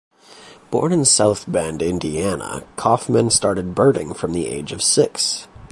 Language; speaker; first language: English; native; English